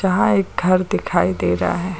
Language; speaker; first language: Hindi; native; Hindi